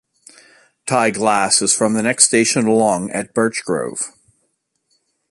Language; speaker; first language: English; native; English